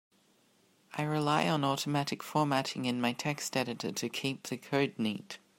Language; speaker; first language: English; native; English